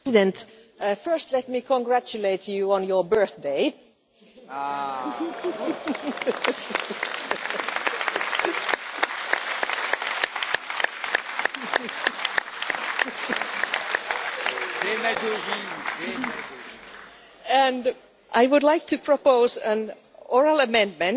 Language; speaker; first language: English; non-native, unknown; Finnish